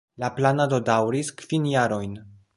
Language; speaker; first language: Esperanto; non-native, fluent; Polish